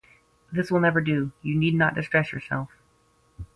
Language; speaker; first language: English; native; English